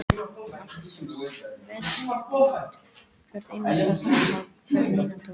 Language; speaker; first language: Icelandic; non-native, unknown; English